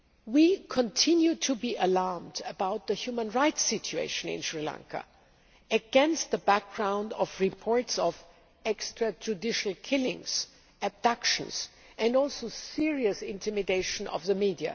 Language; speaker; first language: English; non-native, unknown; German